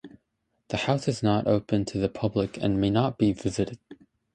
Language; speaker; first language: English; native; English